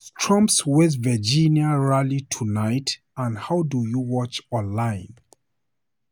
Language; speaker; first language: English; non-native, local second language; Hausa